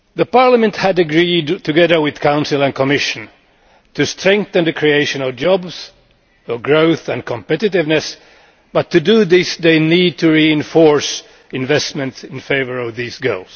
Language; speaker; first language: English; non-native, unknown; Finnish